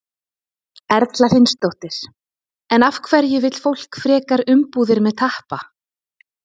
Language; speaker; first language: Icelandic; native; Icelandic